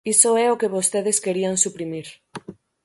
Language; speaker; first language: Galician; native; Galician